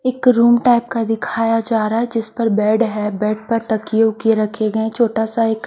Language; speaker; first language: Hindi; native; Hindi